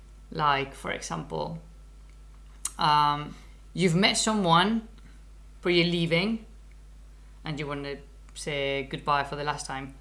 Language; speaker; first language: English; non-native, fluent; Spanish